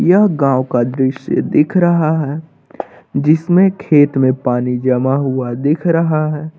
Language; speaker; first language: Hindi; native; Hindi